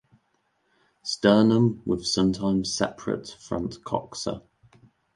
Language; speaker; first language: English; native; English